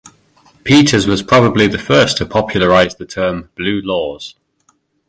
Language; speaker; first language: English; native; English